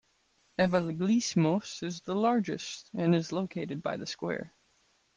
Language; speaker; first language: English; native; English